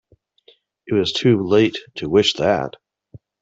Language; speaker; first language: English; native; English